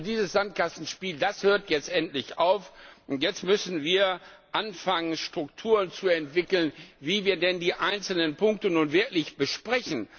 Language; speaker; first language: German; non-native, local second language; Luxembourgish